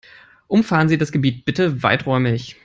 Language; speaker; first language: English; non-native, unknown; German